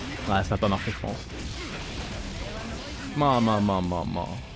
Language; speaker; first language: French; native; French